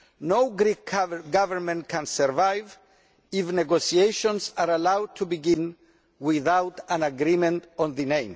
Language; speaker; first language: English; non-native, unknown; Greek